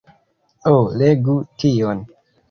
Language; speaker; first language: Esperanto; non-native, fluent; Kinyarwanda